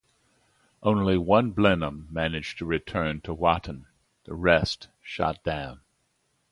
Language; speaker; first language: English; native; English